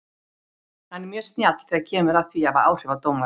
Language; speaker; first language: Icelandic; native; Icelandic